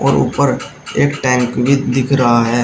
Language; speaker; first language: Hindi; native; Hindi